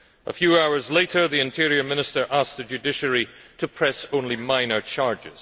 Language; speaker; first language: English; native; English